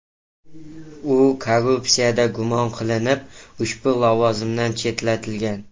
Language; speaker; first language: Uzbek; native; Uzbek